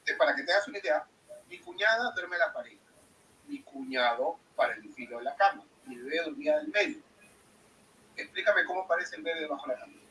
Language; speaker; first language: Spanish; native; Spanish